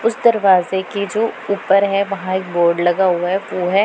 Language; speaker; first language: Hindi; non-native, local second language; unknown